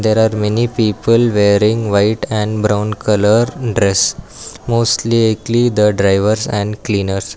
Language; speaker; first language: English; non-native, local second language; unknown